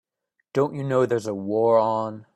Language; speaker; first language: English; native; English